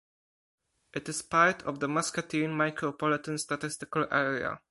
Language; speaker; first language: English; non-native, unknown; Polish